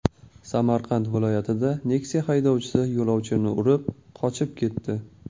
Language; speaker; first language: Uzbek; non-native, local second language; Kazakh